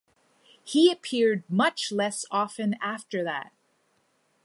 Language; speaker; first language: English; non-native, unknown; Thai